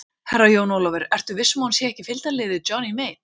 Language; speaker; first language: Icelandic; native; Icelandic